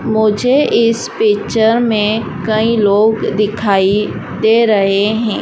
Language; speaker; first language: Hindi; native; Hindi